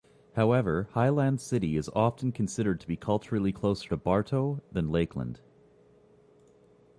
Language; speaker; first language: English; native; English